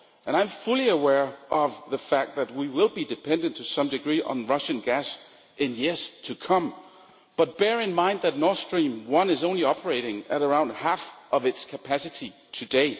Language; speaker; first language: English; non-native, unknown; Danish